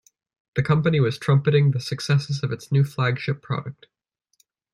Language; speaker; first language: English; native; English